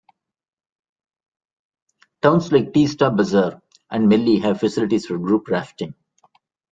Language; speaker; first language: English; non-native, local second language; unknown